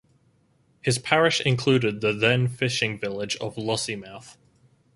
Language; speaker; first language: English; native; English